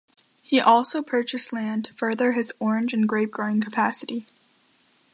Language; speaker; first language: English; native; English